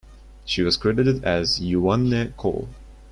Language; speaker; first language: English; non-native, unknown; Turkish